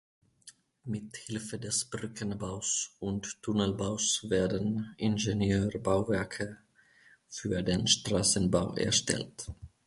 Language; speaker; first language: German; non-native, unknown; Finnish